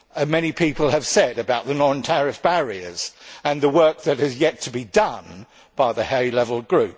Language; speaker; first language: English; native; English